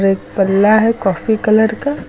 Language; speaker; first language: Hindi; native; Hindi